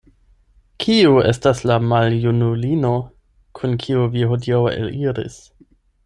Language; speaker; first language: Esperanto; non-native, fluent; German